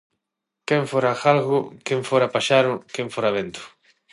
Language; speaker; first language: Galician; non-native, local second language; Spanish